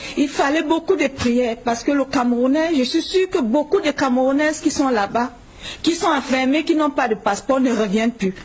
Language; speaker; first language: French; non-native, local second language; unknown